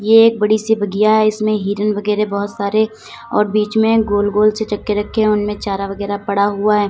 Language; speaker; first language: Hindi; native; Hindi